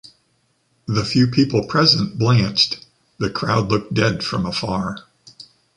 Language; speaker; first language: English; native; English